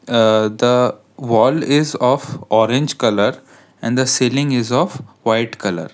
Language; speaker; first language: English; non-native, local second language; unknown